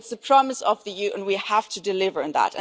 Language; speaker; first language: English; non-native, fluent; German